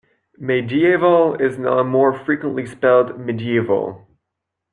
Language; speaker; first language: English; non-native, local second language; French